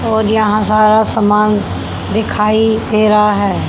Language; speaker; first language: Hindi; native; Hindi